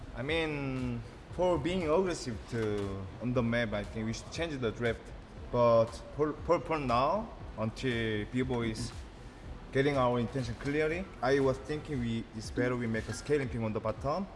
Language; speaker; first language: English; non-native, fluent; Korean